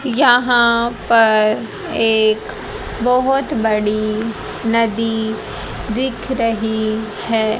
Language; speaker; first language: Hindi; native; Hindi